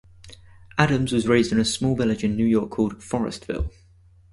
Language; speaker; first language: English; native; English